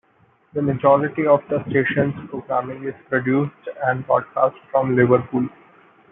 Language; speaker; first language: English; non-native, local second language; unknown